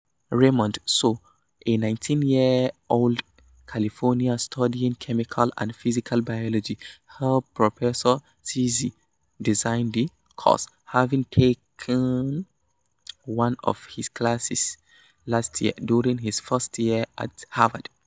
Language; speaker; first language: English; non-native, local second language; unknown